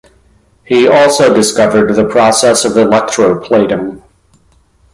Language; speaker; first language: English; native; English